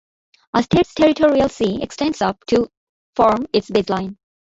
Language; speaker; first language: English; non-native, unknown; Bangla